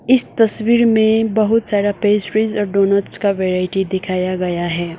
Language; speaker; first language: Hindi; non-native, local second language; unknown